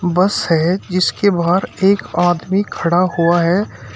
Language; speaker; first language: Hindi; native; Hindi